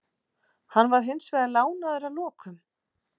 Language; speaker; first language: Icelandic; native; Icelandic